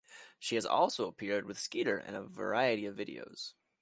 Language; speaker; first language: English; native; English